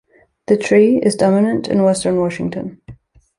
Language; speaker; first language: English; native; English